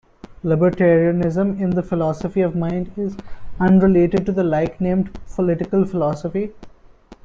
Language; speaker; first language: English; non-native, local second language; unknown